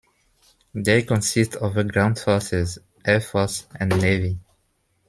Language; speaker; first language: English; non-native, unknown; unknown